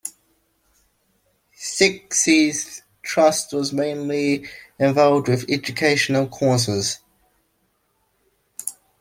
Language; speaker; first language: English; native; English